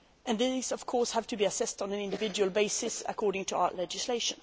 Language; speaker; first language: English; non-native, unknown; Swedish